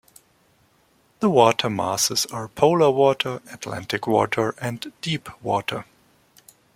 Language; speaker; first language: English; non-native, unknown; German